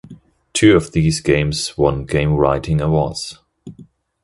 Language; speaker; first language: English; non-native, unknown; German